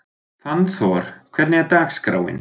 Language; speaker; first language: Icelandic; non-native, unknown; German